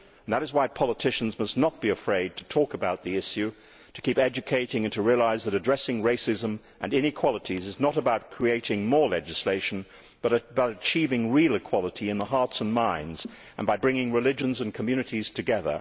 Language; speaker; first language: English; native; English